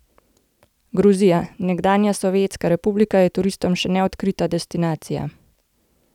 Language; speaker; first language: Slovenian; native; Slovenian